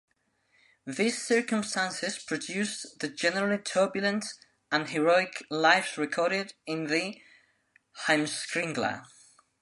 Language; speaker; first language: English; non-native, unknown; Spanish